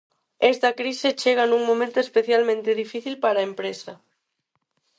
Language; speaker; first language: Galician; non-native, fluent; Spanish